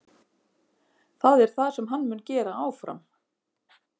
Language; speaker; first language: Icelandic; native; Icelandic